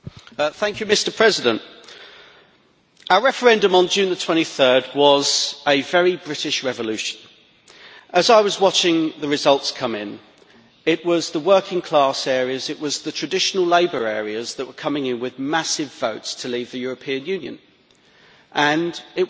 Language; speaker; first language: English; native; English